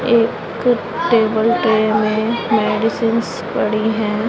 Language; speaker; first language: Hindi; non-native, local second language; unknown